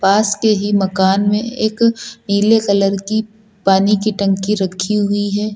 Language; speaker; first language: Hindi; native; Hindi